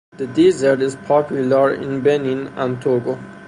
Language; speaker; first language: English; non-native, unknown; Persian